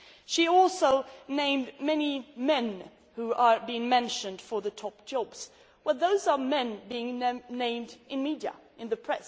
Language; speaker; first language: English; non-native, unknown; Swedish